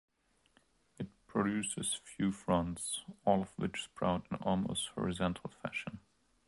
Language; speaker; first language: English; non-native, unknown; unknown